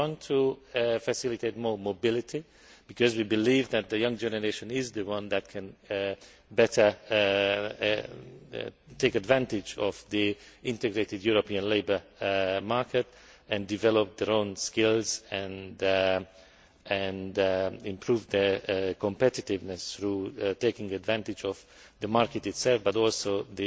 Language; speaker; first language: English; non-native, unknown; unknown